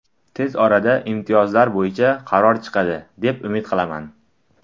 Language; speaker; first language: Uzbek; non-native, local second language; Tajik